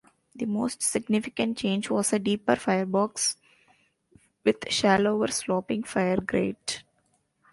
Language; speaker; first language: English; non-native, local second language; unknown